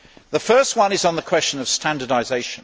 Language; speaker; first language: English; native; English